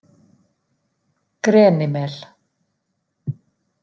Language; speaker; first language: Icelandic; native; Icelandic